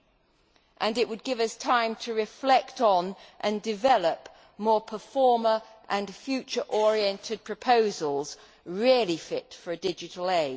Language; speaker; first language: English; native; English